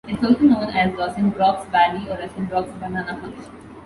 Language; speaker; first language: English; non-native, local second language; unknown